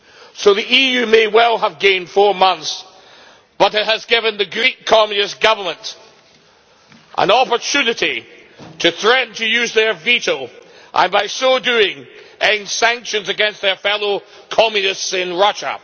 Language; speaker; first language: English; native; English